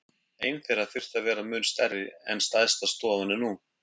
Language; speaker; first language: Icelandic; native; Icelandic